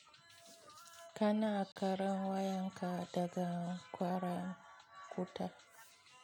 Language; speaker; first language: Hausa; native; Hausa